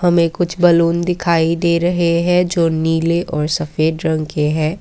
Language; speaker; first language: Hindi; non-native, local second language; Assamese